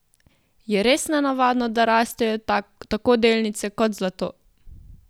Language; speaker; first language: Slovenian; native; Slovenian